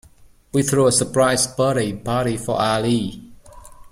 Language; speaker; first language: English; native; English